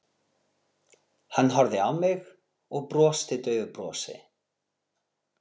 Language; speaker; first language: Icelandic; non-native, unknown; Portuguese